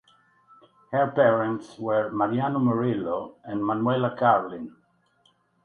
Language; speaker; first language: English; native; English